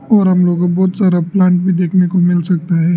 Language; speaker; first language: Hindi; non-native, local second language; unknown